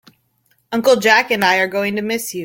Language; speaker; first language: English; native; English